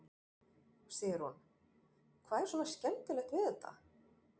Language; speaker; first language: Icelandic; non-native, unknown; French